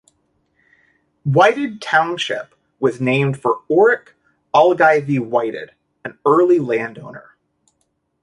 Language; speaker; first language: English; native; English